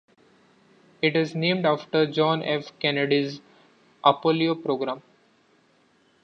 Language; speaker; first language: English; non-native, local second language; Marathi